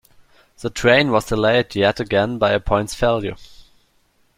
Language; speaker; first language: English; non-native, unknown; German